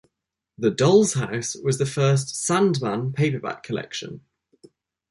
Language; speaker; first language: English; native; English